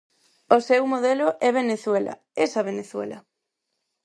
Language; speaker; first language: Galician; non-native, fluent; Spanish